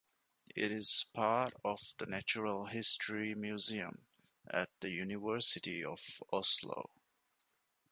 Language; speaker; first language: English; non-native, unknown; Divehi